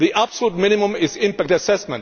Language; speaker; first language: English; non-native, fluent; Czech